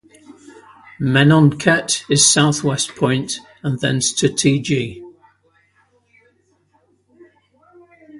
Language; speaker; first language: English; native; English